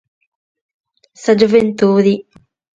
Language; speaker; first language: Sardinian; native; Sardinian